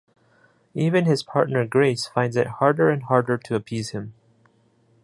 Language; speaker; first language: English; non-native, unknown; Japanese